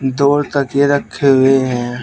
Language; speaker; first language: Hindi; native; Hindi